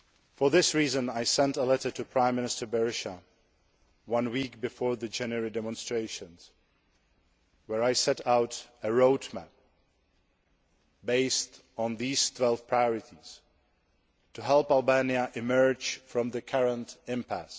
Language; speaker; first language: English; non-native, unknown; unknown